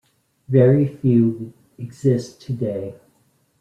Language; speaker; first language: English; native; English